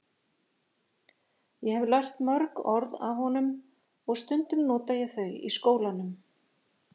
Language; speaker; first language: Icelandic; native; Icelandic